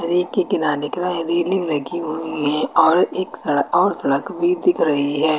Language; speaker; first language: Hindi; native; Hindi